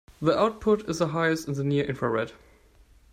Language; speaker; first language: English; non-native, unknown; German